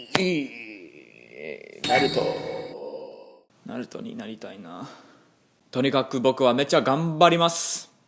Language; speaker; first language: Japanese; non-native, learner; English